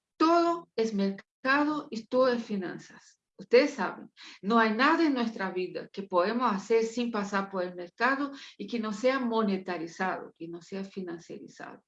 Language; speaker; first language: Spanish; non-native, related language; Portuguese